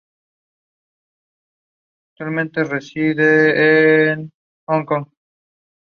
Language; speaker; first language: English; non-native, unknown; Spanish